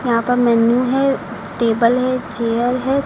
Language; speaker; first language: Hindi; native; Hindi